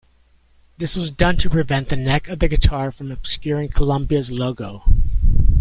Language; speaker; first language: English; native; English